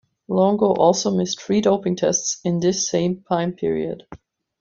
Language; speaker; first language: English; non-native, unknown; German